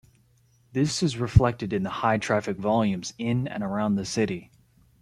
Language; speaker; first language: English; native; English